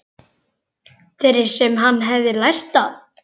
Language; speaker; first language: Icelandic; native; Icelandic